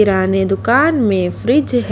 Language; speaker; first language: Hindi; native; Hindi